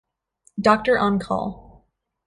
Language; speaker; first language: English; native; English